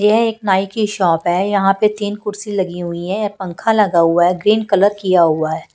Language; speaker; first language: Hindi; non-native, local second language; Punjabi